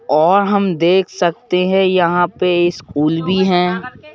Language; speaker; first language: Hindi; native; Hindi